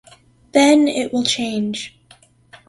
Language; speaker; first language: English; native; English